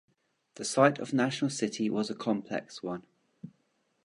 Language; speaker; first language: English; native; English